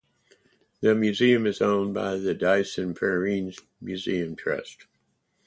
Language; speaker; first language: English; native; English